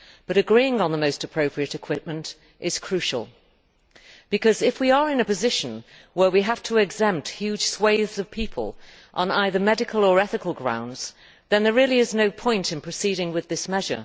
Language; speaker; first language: English; native; English